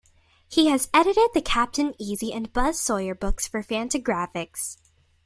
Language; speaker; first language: English; native; English